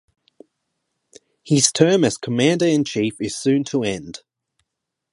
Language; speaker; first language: English; non-native, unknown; Japanese